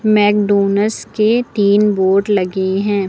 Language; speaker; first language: Hindi; native; Hindi